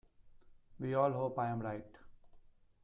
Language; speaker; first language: English; non-native, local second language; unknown